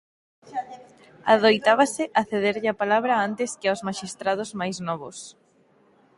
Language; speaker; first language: Galician; native; Galician